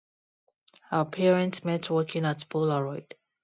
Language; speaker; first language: English; non-native, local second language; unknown